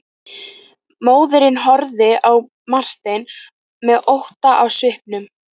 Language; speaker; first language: Icelandic; native; Icelandic